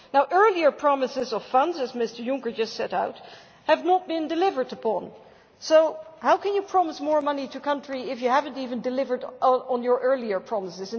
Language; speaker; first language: English; non-native, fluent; Dutch